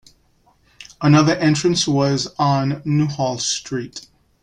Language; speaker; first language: English; native; English